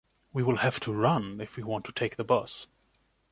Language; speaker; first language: English; non-native, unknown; German